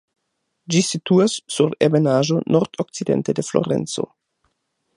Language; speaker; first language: Esperanto; non-native, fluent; German